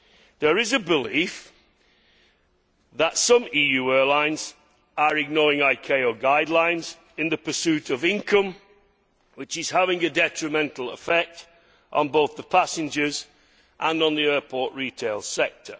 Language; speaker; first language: English; native; English